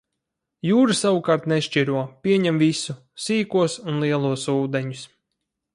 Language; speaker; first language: Latvian; native; Latvian